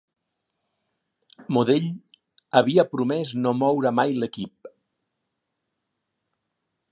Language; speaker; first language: Catalan; native; Catalan